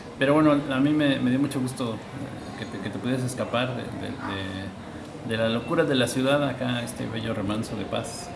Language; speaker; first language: Spanish; native; Spanish